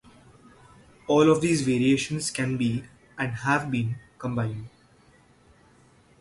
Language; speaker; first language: English; non-native, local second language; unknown